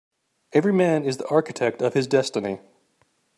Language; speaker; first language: English; native; English